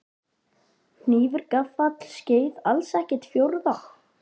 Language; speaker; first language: Icelandic; native; Icelandic